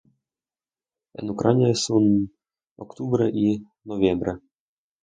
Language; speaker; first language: Spanish; non-native, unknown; Russian